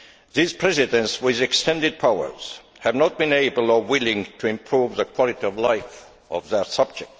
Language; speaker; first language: English; non-native, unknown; Estonian